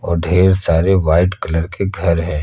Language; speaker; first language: Hindi; native; Hindi